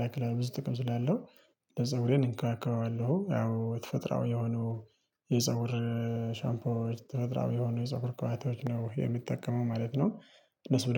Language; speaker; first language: Amharic; non-native, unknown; Tigrinya